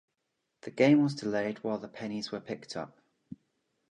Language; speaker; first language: English; native; English